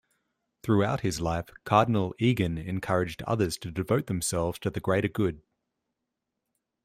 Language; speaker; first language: English; native; English